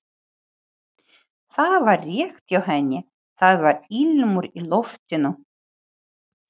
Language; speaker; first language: Icelandic; non-native, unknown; Ukrainian